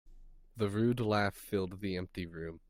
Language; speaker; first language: English; native; English